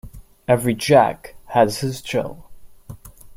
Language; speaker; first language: English; non-native, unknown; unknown